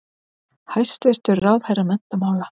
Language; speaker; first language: Icelandic; native; Icelandic